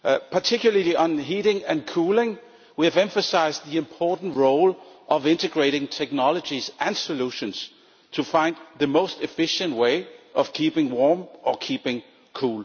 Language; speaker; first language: English; non-native, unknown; Danish